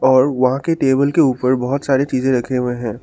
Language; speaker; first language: Hindi; non-native, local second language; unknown